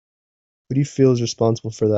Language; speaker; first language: English; native; English